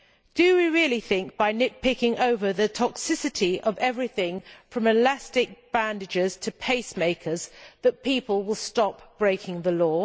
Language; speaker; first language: English; native; English